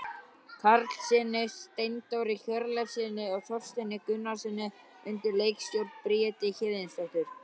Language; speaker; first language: Icelandic; native; Icelandic